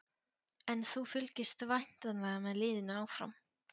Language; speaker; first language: Icelandic; non-native, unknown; Polish